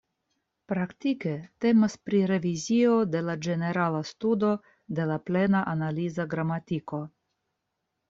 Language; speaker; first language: Esperanto; non-native, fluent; Russian